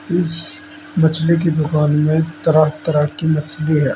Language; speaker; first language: Hindi; native; Hindi